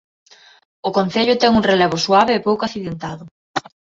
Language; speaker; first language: Galician; non-native, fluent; Spanish